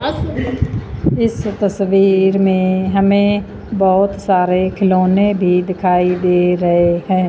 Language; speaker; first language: Hindi; non-native, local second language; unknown